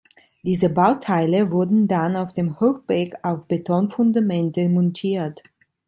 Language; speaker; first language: German; non-native, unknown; Italian